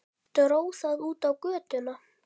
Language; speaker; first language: Icelandic; native; Icelandic